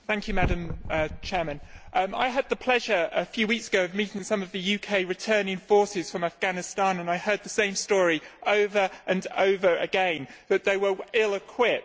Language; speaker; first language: English; native; English